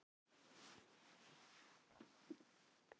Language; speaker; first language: Icelandic; non-native, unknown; Filipino